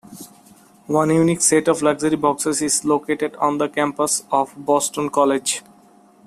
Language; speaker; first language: English; non-native, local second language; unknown